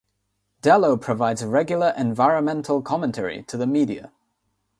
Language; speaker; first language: English; non-native, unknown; Nepali